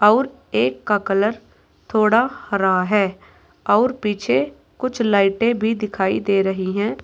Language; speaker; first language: Hindi; native; Hindi